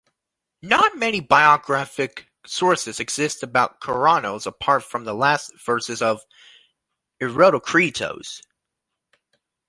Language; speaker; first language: English; native; English